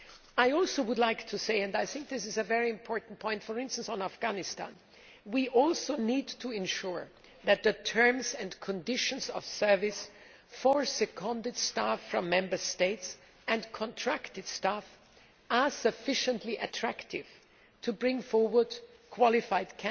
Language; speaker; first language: English; non-native, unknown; German